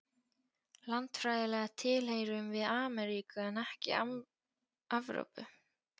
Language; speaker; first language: Icelandic; non-native, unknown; Polish